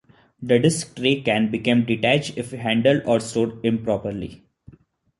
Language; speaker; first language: English; non-native, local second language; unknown